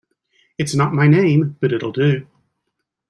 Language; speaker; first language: English; native; English